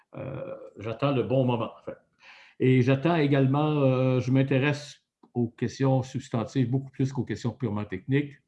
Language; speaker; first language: French; native; French